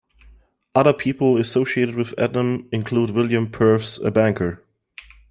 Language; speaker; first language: English; non-native, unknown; German